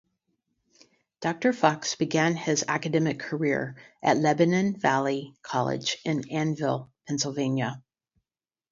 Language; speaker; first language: English; native; English